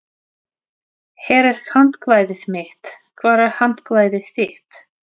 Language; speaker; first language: Icelandic; non-native, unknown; Russian